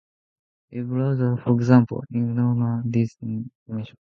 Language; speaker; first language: English; non-native, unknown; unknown